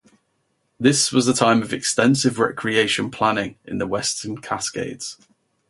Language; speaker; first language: English; native; English